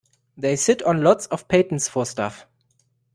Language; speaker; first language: English; non-native, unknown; German